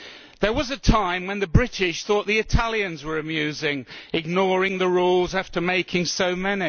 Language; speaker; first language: English; native; English